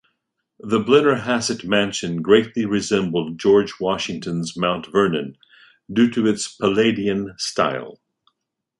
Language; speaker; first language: English; native; English